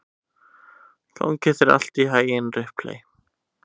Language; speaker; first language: Icelandic; native; Icelandic